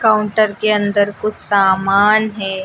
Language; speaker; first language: Hindi; native; Hindi